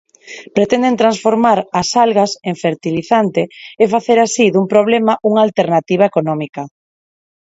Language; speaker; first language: Galician; non-native, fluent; Spanish